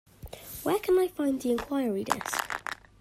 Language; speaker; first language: English; native; English